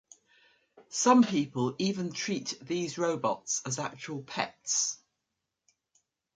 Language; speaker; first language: English; native; English